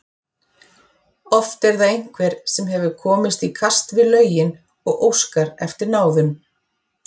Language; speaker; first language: Icelandic; native; Icelandic